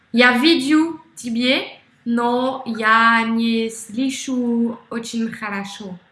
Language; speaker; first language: Russian; non-native, learner; French